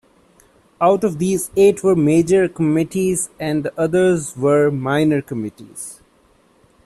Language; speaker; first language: English; non-native, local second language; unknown